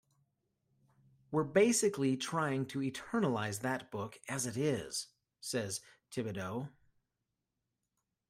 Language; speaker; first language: English; native; English